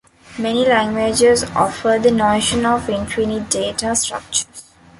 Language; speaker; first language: English; non-native, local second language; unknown